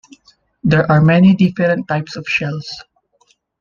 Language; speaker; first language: English; non-native, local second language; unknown